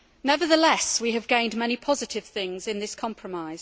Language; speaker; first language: English; native; English